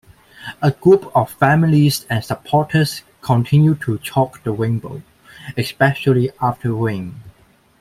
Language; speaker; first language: English; non-native, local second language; Cantonese